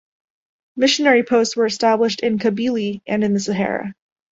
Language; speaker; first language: English; native; English